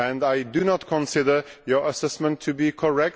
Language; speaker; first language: English; non-native, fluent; Czech